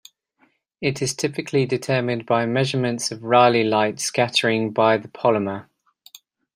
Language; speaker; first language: English; native; English